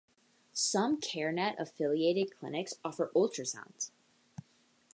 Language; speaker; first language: English; native; English